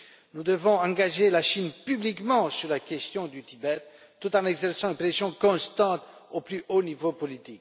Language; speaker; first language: French; non-native, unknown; Romanian